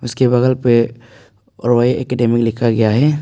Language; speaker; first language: Hindi; non-native, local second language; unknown